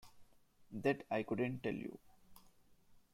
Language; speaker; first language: English; non-native, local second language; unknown